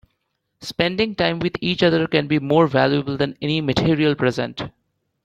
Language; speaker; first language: English; non-native, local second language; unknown